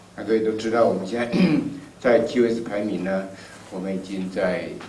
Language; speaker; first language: Chinese; native; Chinese